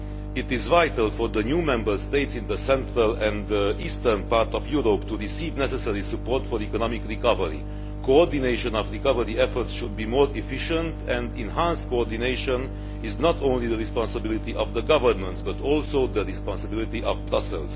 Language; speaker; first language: English; non-native, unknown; Romanian